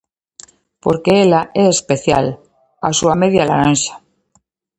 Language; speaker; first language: Galician; native; Galician